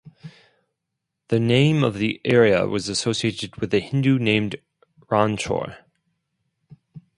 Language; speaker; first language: English; non-native, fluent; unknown